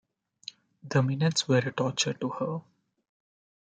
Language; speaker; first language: English; non-native, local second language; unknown